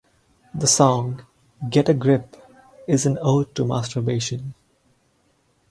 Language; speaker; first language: English; non-native, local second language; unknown